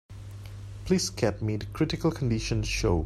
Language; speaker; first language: English; non-native, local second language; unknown